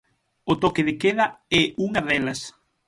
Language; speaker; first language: Galician; native; Galician